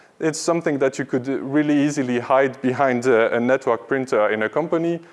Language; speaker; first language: English; non-native, fluent; French